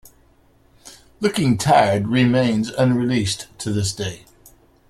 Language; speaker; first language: English; native; English